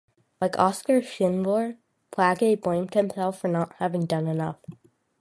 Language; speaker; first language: English; native; English